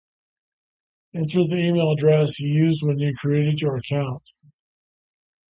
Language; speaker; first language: English; native; English